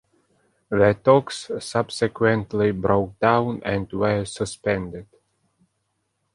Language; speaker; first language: English; non-native, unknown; Russian